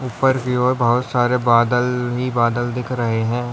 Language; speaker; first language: Hindi; native; Hindi